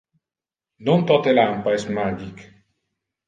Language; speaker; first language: Interlingua; non-native, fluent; Italian